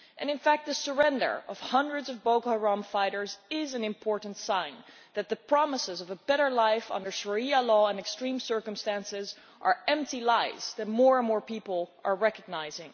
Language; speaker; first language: English; non-native, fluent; Dutch